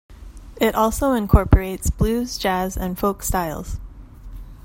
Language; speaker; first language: English; native; English